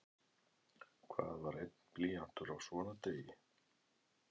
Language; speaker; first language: Icelandic; native; Icelandic